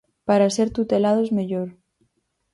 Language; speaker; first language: Galician; native; Galician